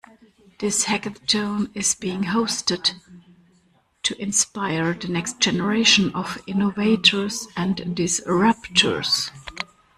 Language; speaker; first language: English; non-native, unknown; German